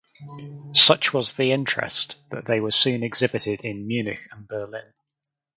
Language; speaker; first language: English; native; English